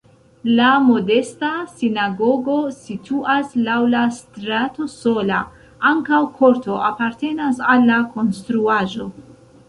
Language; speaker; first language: Esperanto; non-native, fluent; Central Kurdish